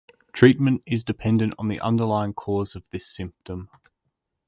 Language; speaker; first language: English; native; English